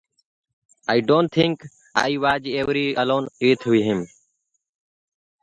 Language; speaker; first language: English; non-native, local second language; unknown